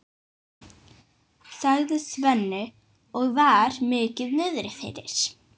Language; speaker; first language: Icelandic; non-native, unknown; English